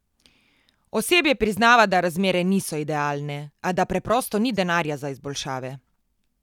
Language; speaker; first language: Slovenian; native; Slovenian